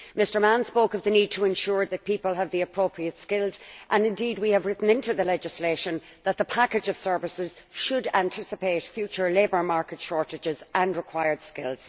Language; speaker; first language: English; native; English